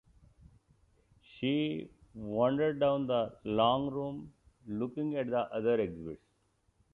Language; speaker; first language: English; non-native, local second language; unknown